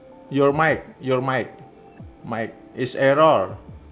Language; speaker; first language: English; non-native, learner; Indonesian